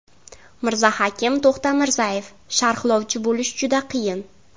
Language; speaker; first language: Uzbek; native; Uzbek